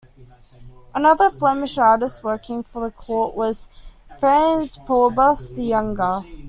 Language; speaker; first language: English; native; English